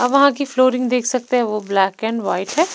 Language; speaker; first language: Hindi; non-native, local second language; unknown